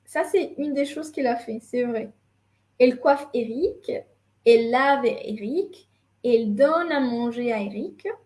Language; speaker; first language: French; non-native, fluent; Spanish